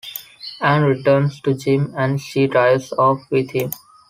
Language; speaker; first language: English; non-native, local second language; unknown